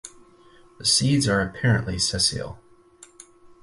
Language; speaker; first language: English; native; English